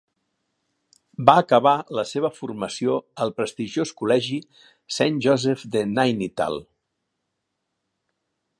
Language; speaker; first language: Catalan; native; Catalan